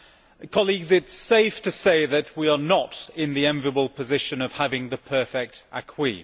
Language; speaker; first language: English; native; English